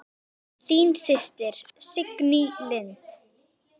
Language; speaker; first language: Icelandic; native; Icelandic